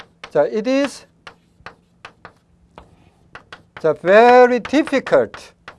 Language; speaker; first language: English; non-native, fluent; Korean